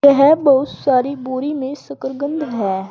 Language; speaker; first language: Hindi; native; Hindi